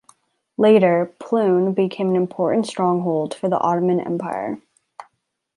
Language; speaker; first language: English; native; English